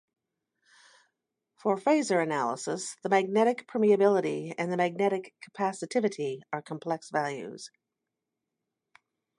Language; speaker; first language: English; native; English